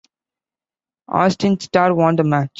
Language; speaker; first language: English; non-native, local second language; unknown